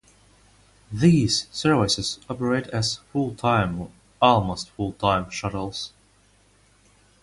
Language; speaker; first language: English; non-native, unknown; Russian